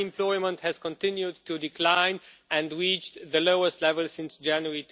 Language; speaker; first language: English; non-native, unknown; Romanian